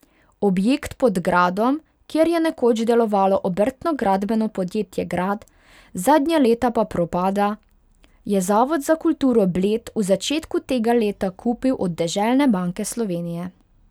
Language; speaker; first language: Slovenian; non-native, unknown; Hungarian